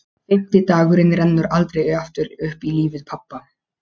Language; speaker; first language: Icelandic; non-native, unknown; Polish